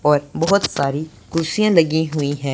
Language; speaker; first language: Hindi; non-native, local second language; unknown